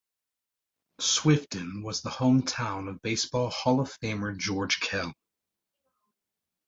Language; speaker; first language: English; native; English